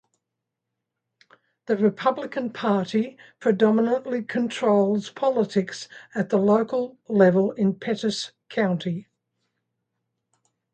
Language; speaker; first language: English; native; English